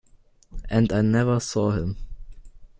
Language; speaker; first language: English; non-native, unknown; German